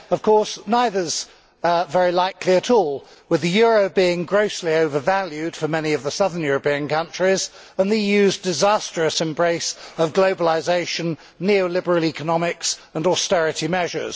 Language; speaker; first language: English; native; English